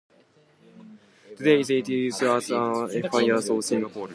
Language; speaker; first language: English; non-native, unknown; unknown